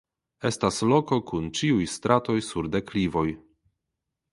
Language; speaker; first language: Esperanto; non-native, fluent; Polish